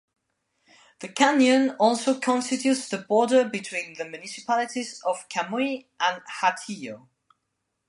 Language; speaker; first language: English; non-native, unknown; Spanish